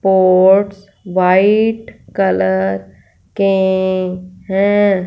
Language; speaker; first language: Hindi; non-native, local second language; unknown